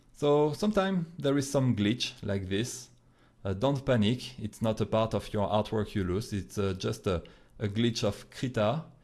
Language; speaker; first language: English; non-native, fluent; French